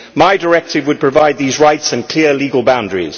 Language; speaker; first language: English; native; English